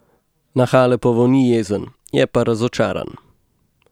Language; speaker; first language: Slovenian; native; Slovenian